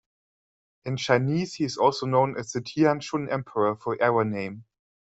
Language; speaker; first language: English; non-native, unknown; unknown